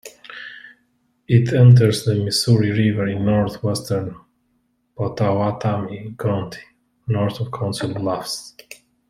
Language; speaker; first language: English; native; English